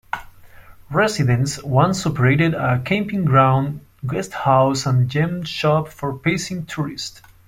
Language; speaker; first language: English; non-native, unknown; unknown